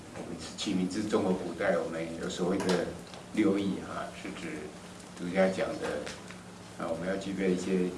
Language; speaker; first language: Chinese; native; Chinese